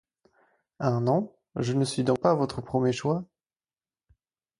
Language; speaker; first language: French; non-native, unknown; German